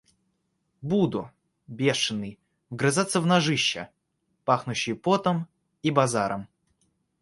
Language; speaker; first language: Russian; native; Russian